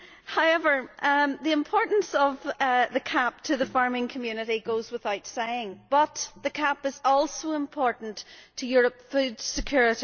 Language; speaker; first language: English; native; English